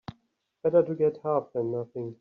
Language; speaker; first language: English; native; English